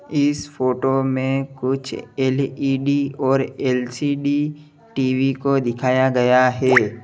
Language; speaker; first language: Hindi; native; Hindi